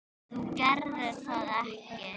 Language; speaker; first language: Icelandic; native; Icelandic